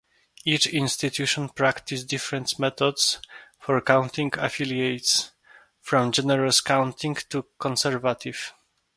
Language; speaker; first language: English; non-native, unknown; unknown